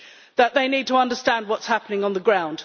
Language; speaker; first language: English; native; English